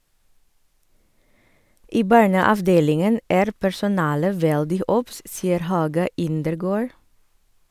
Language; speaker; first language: Norwegian; non-native, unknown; Indonesian